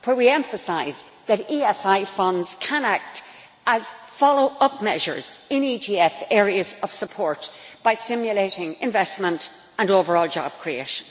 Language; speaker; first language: English; native; English